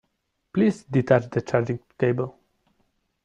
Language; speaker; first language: English; non-native, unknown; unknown